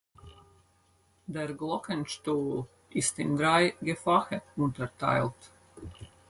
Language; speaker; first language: German; non-native, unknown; Latvian